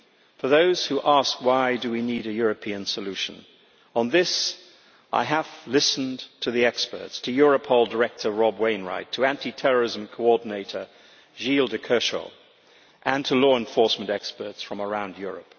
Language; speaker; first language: English; native; English